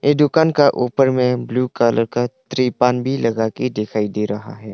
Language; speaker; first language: Hindi; non-native, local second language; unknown